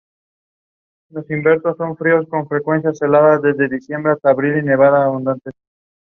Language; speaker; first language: English; non-native, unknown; Spanish